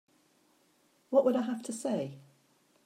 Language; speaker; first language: English; native; English